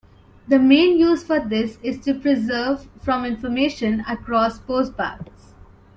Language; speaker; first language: English; non-native, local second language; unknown